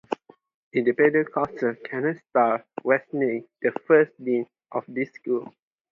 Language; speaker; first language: English; non-native, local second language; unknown